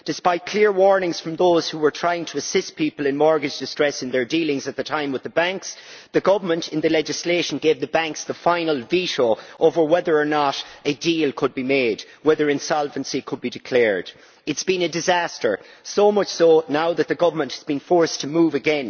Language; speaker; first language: English; native; English